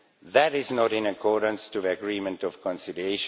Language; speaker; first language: English; non-native, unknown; Estonian